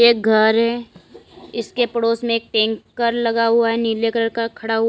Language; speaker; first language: Hindi; native; Hindi